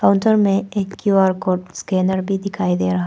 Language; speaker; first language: Hindi; non-native, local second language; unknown